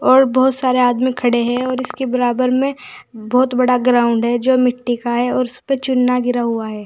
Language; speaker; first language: Hindi; native; Hindi